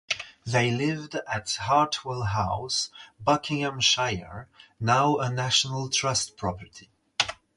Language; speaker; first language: English; non-native, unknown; French